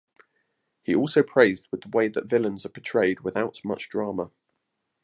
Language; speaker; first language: English; native; English